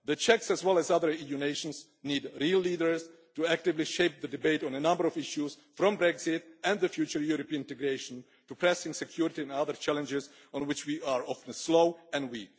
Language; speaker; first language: English; non-native, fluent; Czech